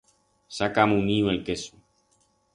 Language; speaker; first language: Aragonese; non-native, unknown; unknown